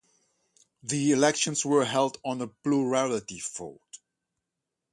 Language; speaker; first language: English; non-native, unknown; Dutch